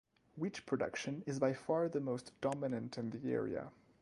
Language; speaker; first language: English; non-native, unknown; French